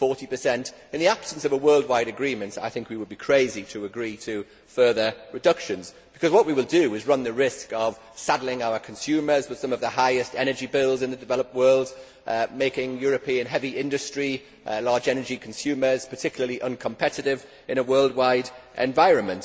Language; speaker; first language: English; native; English